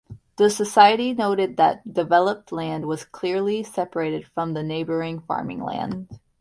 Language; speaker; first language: English; native; English